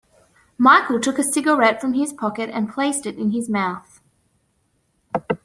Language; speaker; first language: English; native; English